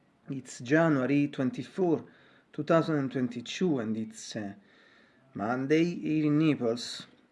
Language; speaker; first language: English; non-native, learner; Italian